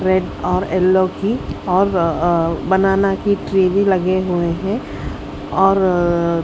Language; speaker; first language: Hindi; native; Hindi